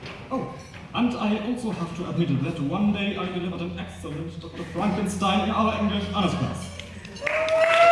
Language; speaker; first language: English; non-native, fluent; German